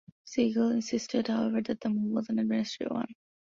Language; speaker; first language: English; non-native, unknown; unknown